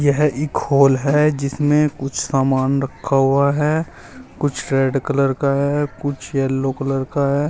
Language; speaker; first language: Hindi; native; Hindi